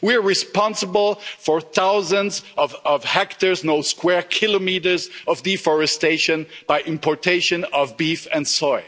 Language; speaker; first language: English; non-native, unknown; German